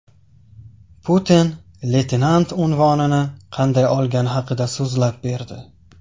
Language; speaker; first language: Uzbek; non-native, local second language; Tajik